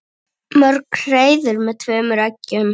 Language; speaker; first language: Icelandic; native; Icelandic